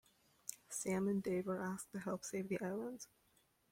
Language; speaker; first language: English; native; English